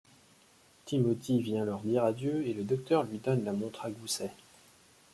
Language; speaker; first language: French; native; French